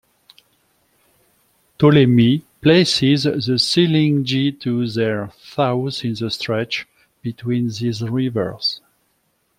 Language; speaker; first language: English; non-native, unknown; French